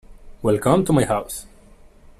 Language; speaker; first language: English; non-native, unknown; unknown